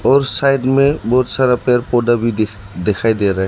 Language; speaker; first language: Hindi; non-native, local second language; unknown